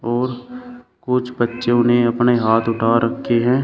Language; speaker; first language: Hindi; native; Hindi